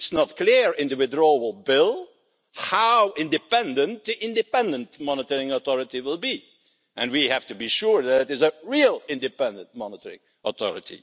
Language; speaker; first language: English; non-native, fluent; Dutch